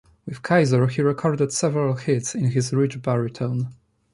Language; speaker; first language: English; non-native, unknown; Polish